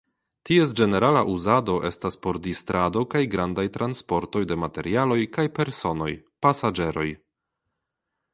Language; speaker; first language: Esperanto; non-native, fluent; Polish